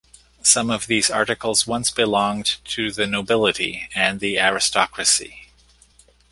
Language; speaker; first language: English; native; English